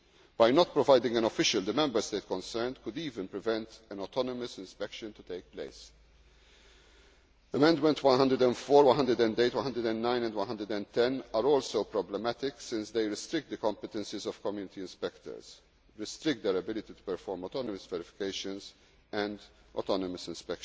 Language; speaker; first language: English; non-native, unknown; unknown